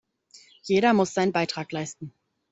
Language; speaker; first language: German; native; German